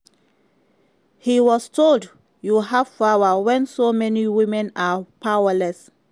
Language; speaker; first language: English; non-native, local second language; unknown